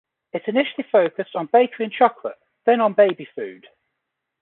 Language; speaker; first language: English; native; English